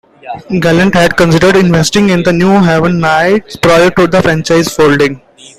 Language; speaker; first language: English; non-native, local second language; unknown